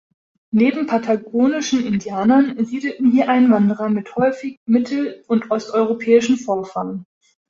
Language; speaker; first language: German; native; German